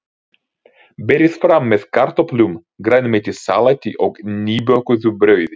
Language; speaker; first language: Icelandic; non-native, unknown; Ukrainian